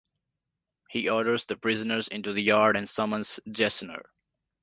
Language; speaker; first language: English; non-native, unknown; Nepali